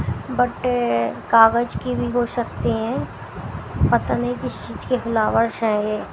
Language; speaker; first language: Hindi; native; Hindi